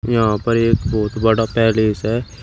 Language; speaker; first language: Hindi; native; Hindi